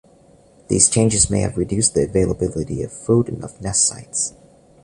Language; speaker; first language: English; native; English